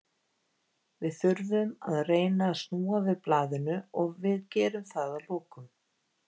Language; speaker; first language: Icelandic; native; Icelandic